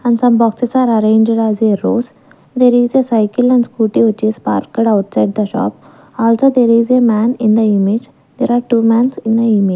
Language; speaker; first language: English; non-native, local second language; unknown